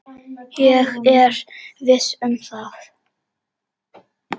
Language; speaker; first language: Icelandic; non-native, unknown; Czech